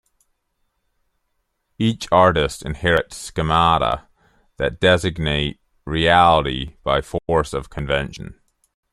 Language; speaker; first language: English; native; English